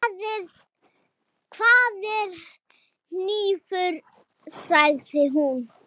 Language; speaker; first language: Icelandic; native; Icelandic